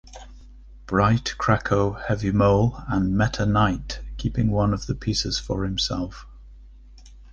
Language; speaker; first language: English; native; English